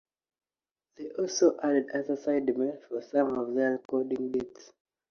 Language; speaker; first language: English; native; English